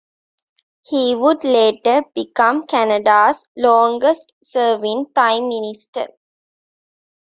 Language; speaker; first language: English; non-native, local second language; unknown